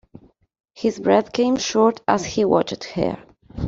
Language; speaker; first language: English; non-native, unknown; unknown